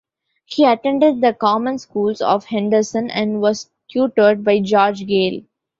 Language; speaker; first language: English; non-native, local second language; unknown